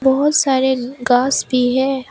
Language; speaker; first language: Hindi; non-native, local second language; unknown